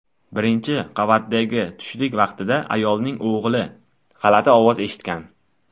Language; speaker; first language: Uzbek; non-native, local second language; Tajik